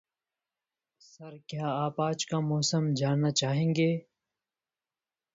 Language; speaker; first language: English; non-native, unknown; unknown